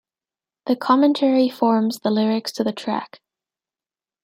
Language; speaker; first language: English; native; English